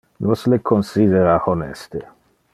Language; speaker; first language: Interlingua; non-native, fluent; Dutch